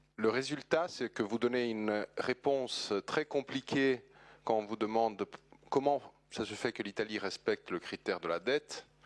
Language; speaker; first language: French; non-native, related language; Italian